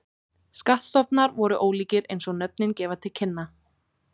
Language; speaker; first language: Icelandic; native; Icelandic